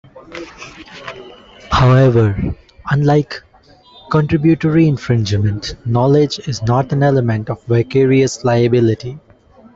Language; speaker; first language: English; non-native, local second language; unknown